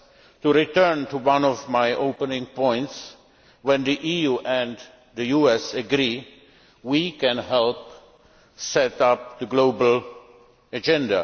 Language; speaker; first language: English; non-native, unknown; Czech